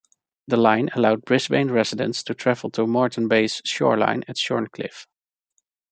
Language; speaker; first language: English; non-native, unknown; Dutch